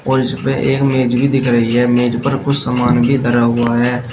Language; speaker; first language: Hindi; native; Hindi